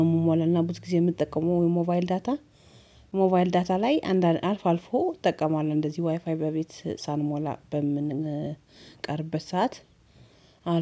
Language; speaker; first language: Amharic; native; Amharic